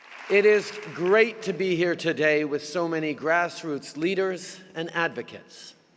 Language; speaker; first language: English; native; English